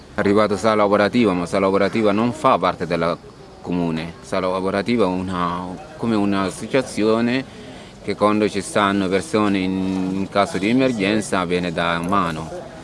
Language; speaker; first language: Italian; non-native, fluent; Arabic